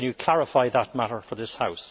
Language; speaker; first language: English; native; English